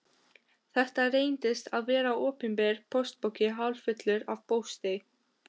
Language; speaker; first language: Icelandic; non-native, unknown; Albanian